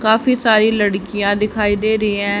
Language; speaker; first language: Hindi; native; Hindi